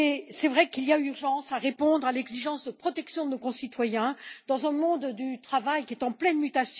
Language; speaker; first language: French; native; French